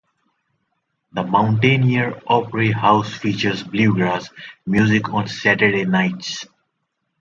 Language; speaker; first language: English; non-native, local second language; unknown